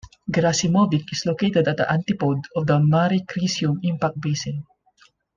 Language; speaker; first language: English; non-native, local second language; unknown